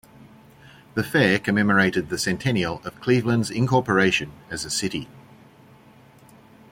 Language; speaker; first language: English; native; English